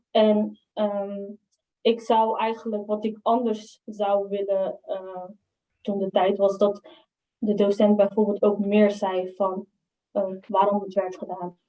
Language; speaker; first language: Dutch; early bilingual, other home language; Somali